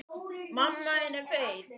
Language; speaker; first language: Icelandic; native; Icelandic